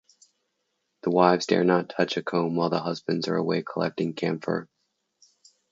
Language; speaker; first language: English; native; English